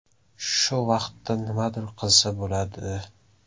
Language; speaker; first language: Uzbek; native; Uzbek